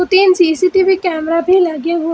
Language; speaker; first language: Hindi; non-native, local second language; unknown